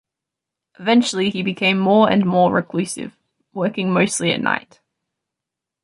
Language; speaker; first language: English; native; English